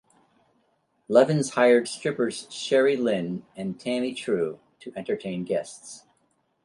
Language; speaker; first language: English; native; English